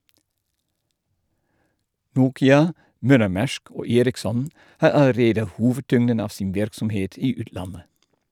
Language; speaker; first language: Norwegian; non-native, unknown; Dutch